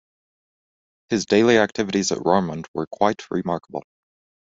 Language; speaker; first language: English; native; English